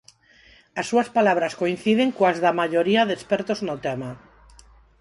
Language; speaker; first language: Galician; non-native, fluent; Spanish